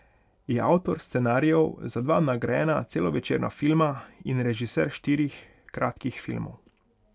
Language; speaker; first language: Slovenian; non-native, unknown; Hungarian